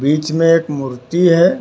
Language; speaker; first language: Hindi; non-native, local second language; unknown